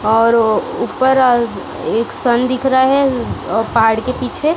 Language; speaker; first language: Hindi; non-native, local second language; Punjabi